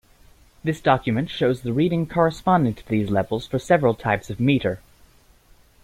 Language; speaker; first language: English; native; English